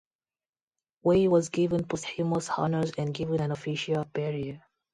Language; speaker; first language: English; non-native, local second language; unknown